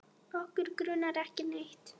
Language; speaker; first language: Icelandic; non-native, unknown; Polish